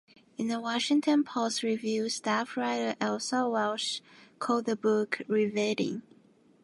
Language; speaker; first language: English; non-native, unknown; Japanese